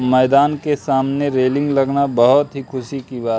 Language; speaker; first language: Hindi; native; Hindi